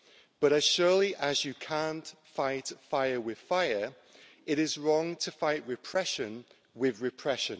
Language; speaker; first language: English; native; English